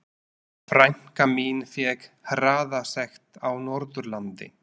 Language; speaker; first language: Icelandic; non-native, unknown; Slovak